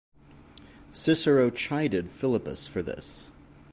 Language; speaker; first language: English; native; English